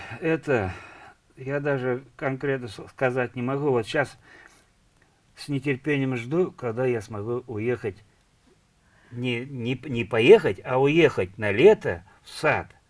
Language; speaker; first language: Russian; non-native, local second language; Tatar